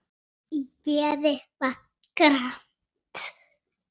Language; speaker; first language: Icelandic; native; Icelandic